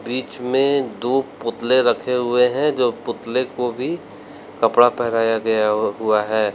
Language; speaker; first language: Hindi; native; Hindi